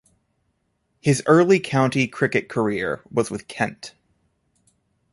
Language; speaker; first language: English; native; English